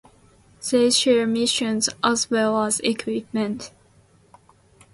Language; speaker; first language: English; non-native, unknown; Japanese